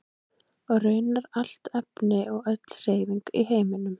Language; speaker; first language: Icelandic; native; Icelandic